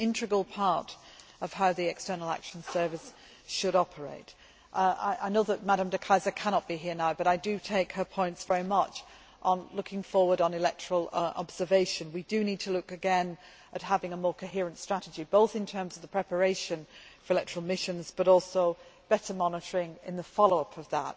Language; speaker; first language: English; native; English